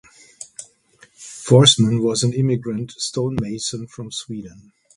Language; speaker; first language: English; non-native, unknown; German